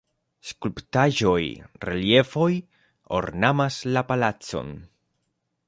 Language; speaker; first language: Esperanto; non-native, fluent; Spanish